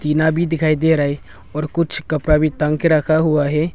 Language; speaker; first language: Hindi; non-native, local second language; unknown